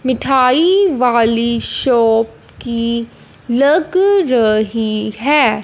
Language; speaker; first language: Hindi; non-native, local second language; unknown